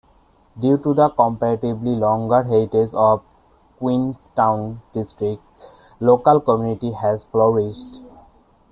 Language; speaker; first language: English; non-native, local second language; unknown